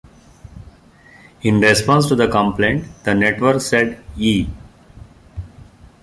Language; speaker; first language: English; non-native, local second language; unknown